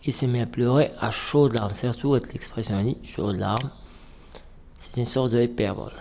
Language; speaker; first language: French; non-native, local second language; Arabic